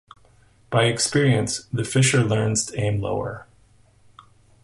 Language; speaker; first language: English; native; English